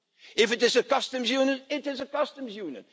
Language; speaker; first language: English; non-native, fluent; Dutch